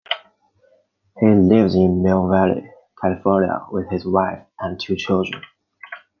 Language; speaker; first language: English; non-native, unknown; Chinese